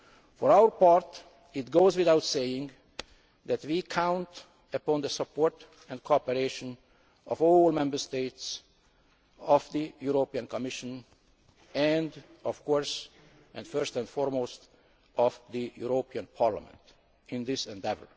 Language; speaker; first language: English; non-native, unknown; Hungarian